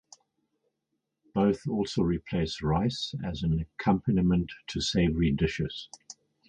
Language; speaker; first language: English; native; English